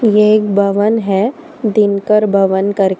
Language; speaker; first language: Hindi; non-native, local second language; Gujarati